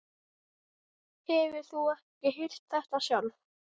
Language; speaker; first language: Icelandic; native; Icelandic